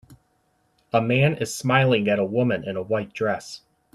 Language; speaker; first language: English; native; English